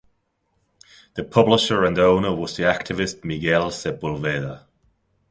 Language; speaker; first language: English; non-native, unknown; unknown